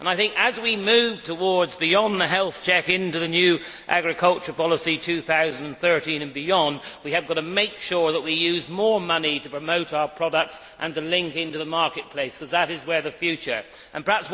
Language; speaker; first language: English; native; English